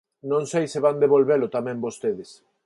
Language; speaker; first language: Galician; non-native, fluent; Spanish